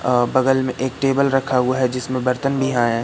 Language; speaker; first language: Hindi; native; Hindi